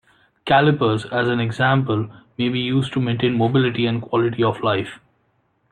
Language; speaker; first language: English; non-native, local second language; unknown